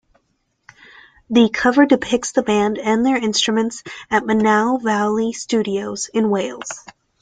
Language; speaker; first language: English; native; English